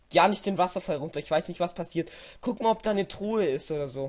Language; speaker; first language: German; native; German